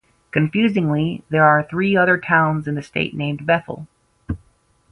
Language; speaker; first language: English; native; English